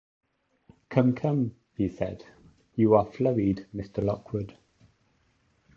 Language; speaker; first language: English; native; English